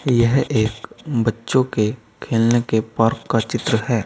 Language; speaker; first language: Hindi; native; Hindi